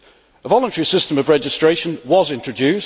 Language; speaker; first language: English; native; English